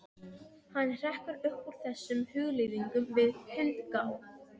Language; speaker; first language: Icelandic; non-native, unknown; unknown